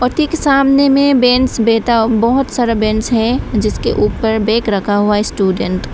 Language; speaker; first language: Hindi; non-native, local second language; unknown